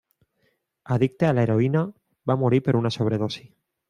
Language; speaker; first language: Catalan; non-native, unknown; Spanish